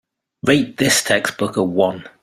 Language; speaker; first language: English; native; English